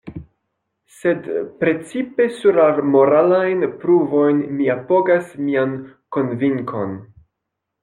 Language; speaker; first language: Esperanto; non-native, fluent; French